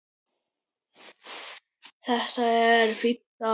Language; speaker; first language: Icelandic; native; Icelandic